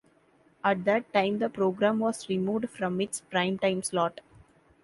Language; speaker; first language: English; non-native, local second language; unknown